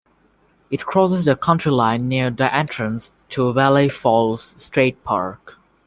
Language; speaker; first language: English; native; English